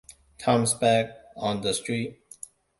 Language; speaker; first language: English; non-native, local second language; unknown